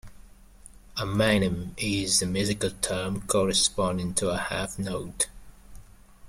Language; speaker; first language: English; native; English